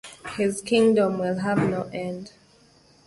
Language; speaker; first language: English; native; English